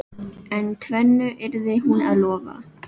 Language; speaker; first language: Icelandic; non-native, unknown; Filipino